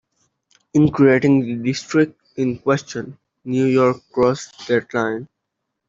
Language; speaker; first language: English; non-native, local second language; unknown